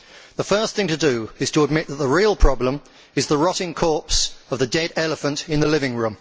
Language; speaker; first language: English; native; English